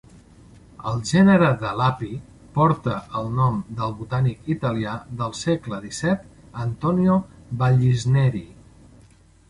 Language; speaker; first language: Catalan; native; Catalan